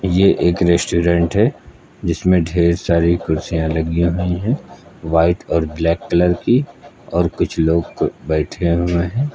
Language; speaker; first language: Hindi; native; Hindi